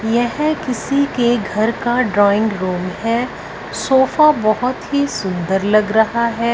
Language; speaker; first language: Hindi; non-native, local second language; Punjabi